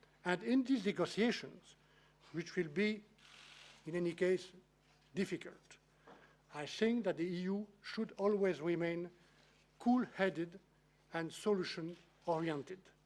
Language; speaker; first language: English; non-native, fluent; French